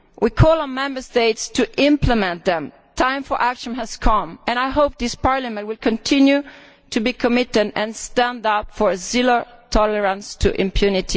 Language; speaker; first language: English; non-native, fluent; Italian